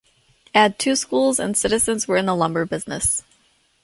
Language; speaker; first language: English; native; English